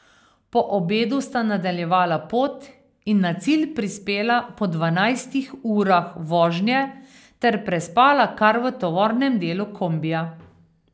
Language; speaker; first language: Slovenian; native; Slovenian